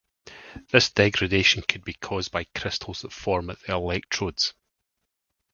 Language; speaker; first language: English; native; English